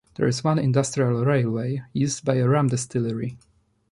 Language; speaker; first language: English; non-native, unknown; Polish